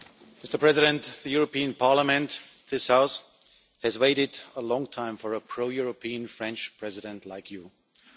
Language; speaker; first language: English; non-native, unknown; German